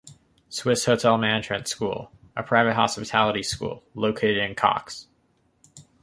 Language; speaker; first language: English; native; English